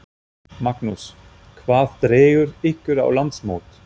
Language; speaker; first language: Icelandic; non-native, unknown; German